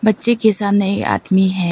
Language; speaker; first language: Hindi; non-native, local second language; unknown